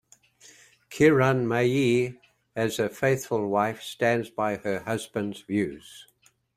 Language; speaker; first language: English; native; English